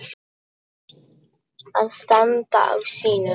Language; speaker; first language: Icelandic; non-native, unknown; Polish